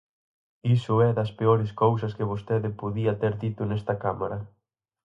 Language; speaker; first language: Galician; native; Galician